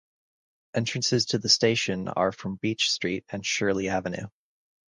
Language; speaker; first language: English; native; English